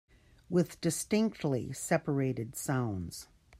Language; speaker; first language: English; native; English